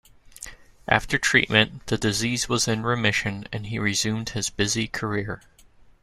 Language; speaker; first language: English; native; English